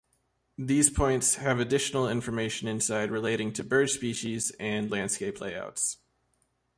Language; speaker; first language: English; native; English